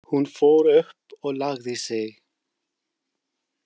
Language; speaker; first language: Icelandic; non-native, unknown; English